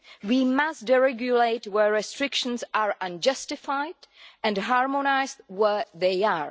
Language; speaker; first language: English; non-native, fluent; Czech